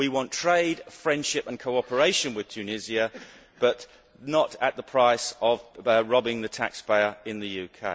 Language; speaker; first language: English; native; English